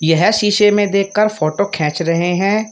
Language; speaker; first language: Hindi; native; Hindi